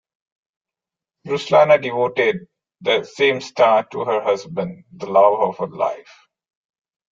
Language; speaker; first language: English; non-native, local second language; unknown